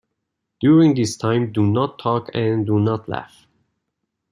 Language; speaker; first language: English; non-native, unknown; Persian